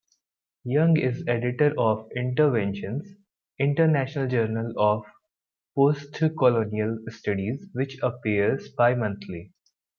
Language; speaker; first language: English; non-native, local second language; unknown